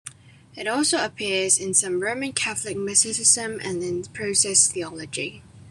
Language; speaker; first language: English; non-native, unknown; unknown